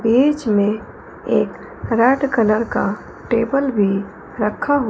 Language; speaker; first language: Hindi; non-native, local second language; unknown